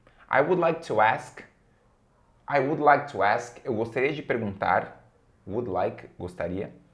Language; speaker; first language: English; non-native, fluent; Portuguese